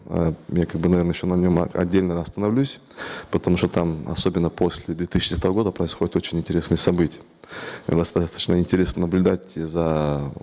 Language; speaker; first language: Russian; non-native, local second language; Kyrgyz